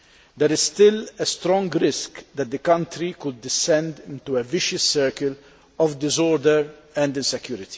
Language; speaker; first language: English; non-native, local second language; Maltese